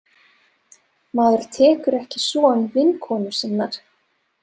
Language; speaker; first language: Icelandic; non-native, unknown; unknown